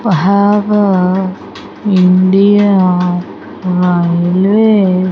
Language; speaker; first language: English; non-native, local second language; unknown